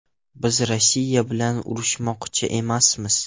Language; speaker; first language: Uzbek; non-native, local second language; Russian